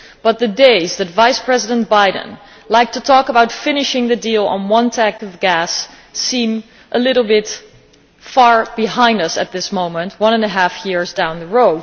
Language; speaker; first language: English; non-native, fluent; Dutch